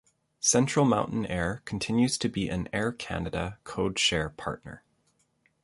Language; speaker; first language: English; native; English